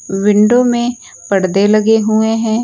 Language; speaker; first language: Hindi; native; Hindi